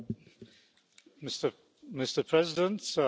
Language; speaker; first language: English; non-native, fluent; Polish